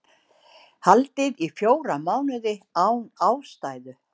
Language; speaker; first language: Icelandic; native; Icelandic